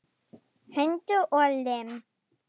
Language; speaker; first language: Icelandic; non-native, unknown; German